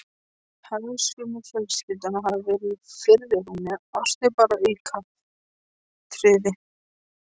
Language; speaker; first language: Icelandic; non-native, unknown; Polish